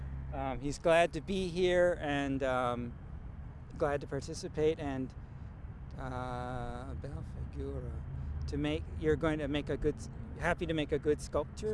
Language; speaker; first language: English; native; English